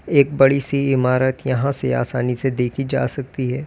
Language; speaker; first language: Hindi; native; Hindi